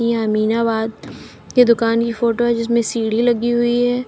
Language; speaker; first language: Hindi; native; Hindi